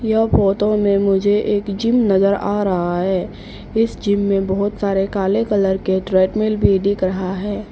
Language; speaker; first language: Hindi; non-native, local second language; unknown